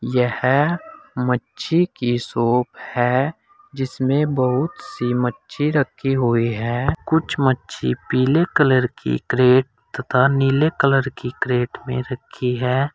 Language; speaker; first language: Hindi; native; Hindi